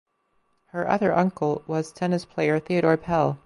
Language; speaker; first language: English; native; English